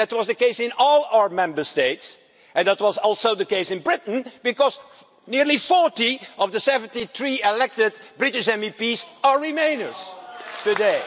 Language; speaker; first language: English; non-native, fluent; Dutch